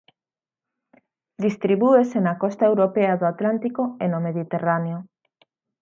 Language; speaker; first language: Galician; native; Galician